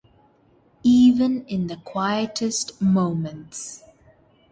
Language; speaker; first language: English; non-native, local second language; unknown